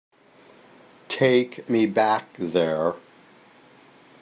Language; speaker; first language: English; native; English